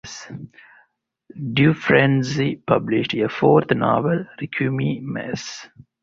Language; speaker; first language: English; non-native, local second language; Tamil